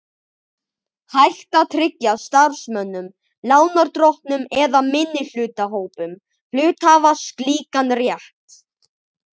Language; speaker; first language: Icelandic; native; Icelandic